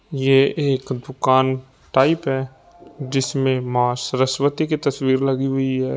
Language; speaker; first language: Hindi; native; Hindi